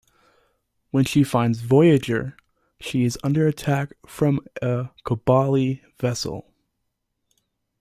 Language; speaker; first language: English; native; English